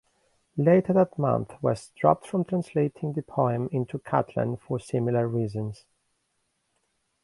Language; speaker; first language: English; non-native, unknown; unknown